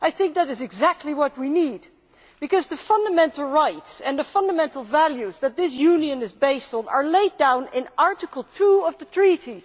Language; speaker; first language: English; non-native, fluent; Dutch